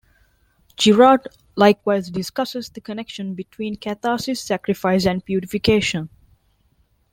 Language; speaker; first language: English; non-native, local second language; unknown